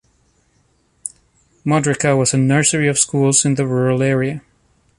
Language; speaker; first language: English; non-native, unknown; Spanish